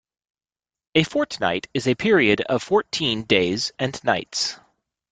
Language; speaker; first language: English; native; English